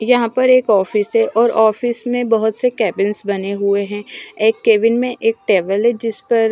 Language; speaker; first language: Hindi; non-native, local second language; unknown